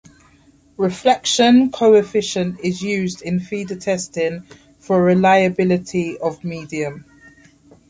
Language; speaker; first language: English; native; English